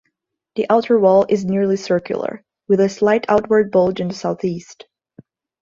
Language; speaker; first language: English; non-native, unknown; Portuguese